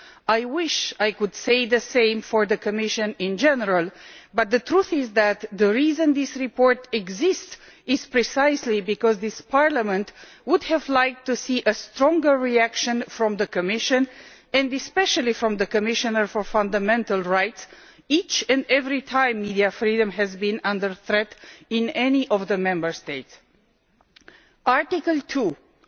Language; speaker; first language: English; non-native, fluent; Romanian